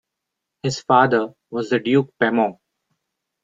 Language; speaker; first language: English; non-native, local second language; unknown